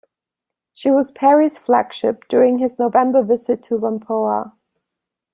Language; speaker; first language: English; non-native, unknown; German